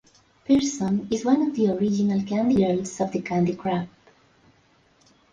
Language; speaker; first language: English; non-native, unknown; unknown